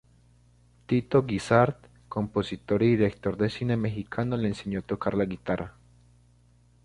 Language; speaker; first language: Spanish; native; Spanish